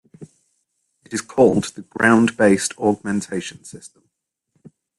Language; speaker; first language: English; native; English